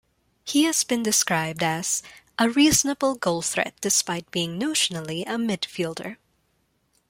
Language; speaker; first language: English; non-native, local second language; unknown